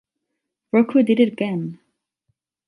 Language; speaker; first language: English; non-native, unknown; Catalan